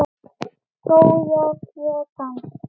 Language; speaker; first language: Icelandic; native; Icelandic